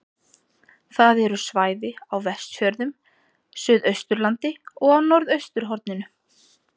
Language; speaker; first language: Icelandic; native; Icelandic